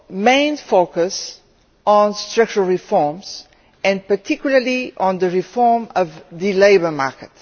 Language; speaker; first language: English; non-native, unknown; Portuguese